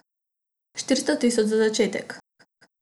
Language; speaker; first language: Slovenian; non-native, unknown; Macedonian